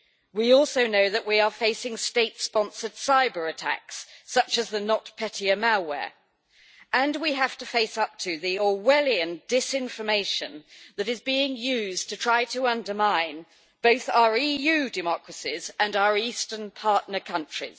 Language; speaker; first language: English; native; English